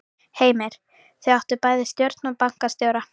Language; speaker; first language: Icelandic; native; Icelandic